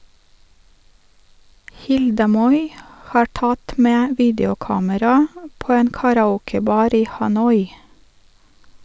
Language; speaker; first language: Norwegian; non-native, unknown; Russian